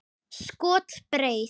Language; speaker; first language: Icelandic; native; Icelandic